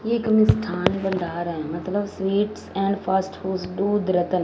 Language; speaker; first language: Hindi; non-native, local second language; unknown